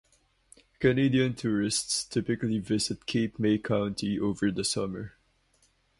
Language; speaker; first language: English; non-native, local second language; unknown